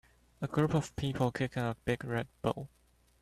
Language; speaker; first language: English; native; English